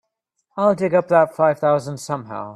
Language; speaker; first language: English; native; English